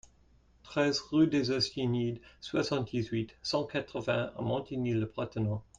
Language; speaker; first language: French; non-native, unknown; English